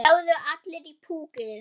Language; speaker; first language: Icelandic; non-native, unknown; German